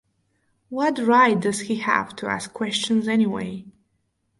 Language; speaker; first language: English; non-native, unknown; Bulgarian